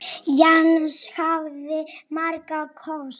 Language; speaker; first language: Icelandic; non-native, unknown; Polish